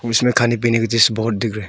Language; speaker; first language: Hindi; early bilingual, other home language; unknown